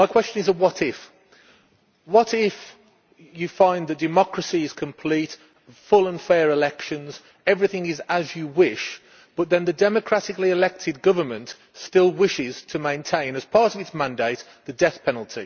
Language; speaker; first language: English; native; English